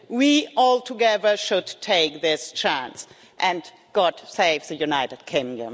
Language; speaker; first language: English; non-native, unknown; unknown